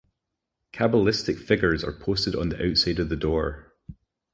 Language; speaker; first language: English; native; English